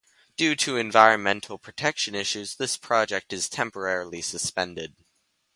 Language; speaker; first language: English; native; English